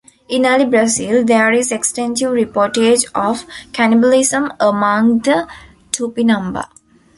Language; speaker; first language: English; non-native, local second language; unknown